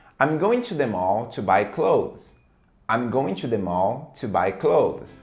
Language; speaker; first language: English; non-native, fluent; Portuguese